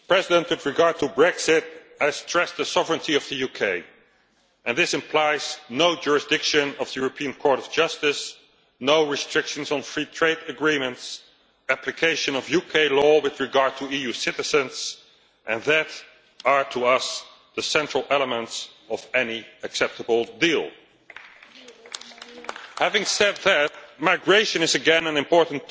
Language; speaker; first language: English; non-native, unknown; Dutch